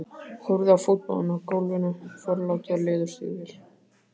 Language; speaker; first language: Icelandic; native; Icelandic